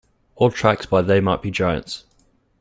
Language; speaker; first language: English; native; English